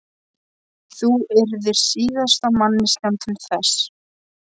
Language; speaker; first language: Icelandic; non-native, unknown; Polish